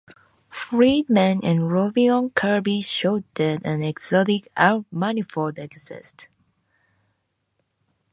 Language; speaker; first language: English; non-native, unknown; Japanese